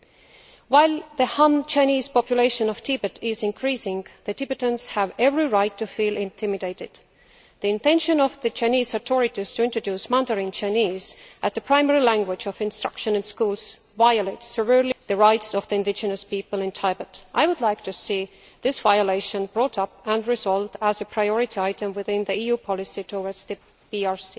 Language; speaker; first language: English; non-native, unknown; Estonian